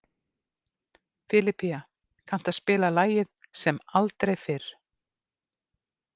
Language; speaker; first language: Icelandic; native; Icelandic